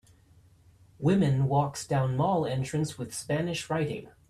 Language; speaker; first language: English; native; English